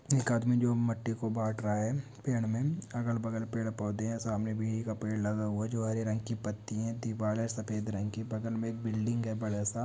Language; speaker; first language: Hindi; non-native, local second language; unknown